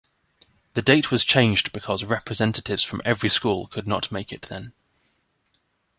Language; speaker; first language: English; native; English